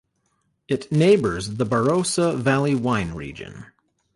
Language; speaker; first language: English; native; English